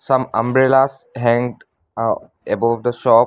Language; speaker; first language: English; non-native, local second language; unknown